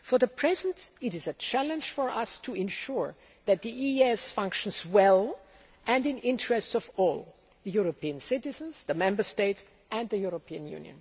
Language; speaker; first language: English; non-native, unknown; German